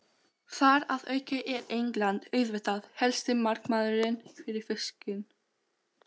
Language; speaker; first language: Icelandic; non-native, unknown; Albanian